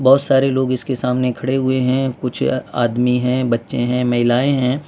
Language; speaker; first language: Hindi; non-native, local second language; Gujarati